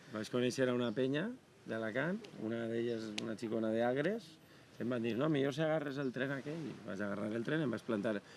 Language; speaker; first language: Catalan; native; Catalan